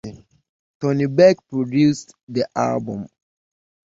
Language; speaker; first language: English; native; English